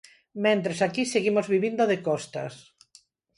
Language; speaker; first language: Galician; non-native, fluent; Spanish